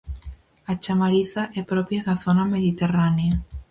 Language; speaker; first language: Galician; native; Galician